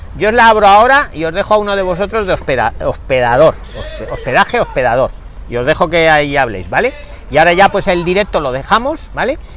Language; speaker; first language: Spanish; native; Spanish